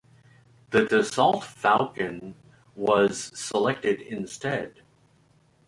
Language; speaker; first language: English; native; English